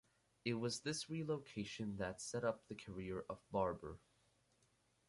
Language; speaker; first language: English; native; English